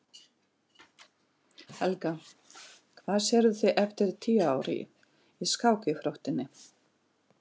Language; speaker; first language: Icelandic; non-native, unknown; Russian